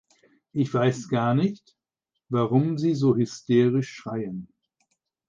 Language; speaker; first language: German; native; German